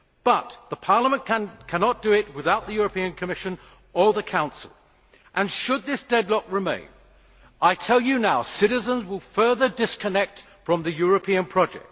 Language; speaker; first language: English; native; English